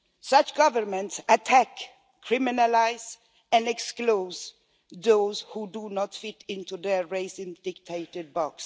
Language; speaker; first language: English; non-native, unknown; Swedish